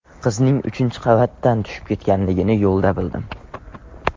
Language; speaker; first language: Uzbek; non-native, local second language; Tajik